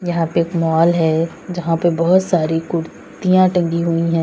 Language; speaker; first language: Hindi; native; Hindi